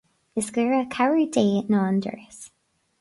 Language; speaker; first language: Irish; non-native, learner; English